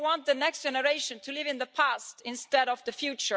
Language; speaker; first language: English; non-native, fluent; Italian